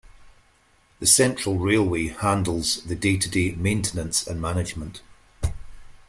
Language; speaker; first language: English; native; English